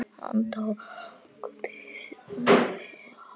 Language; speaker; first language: Icelandic; native; Icelandic